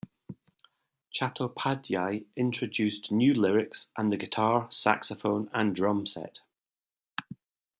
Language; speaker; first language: English; native; English